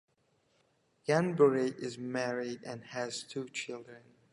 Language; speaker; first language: English; native; English